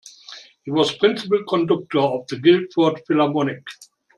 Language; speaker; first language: English; non-native, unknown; German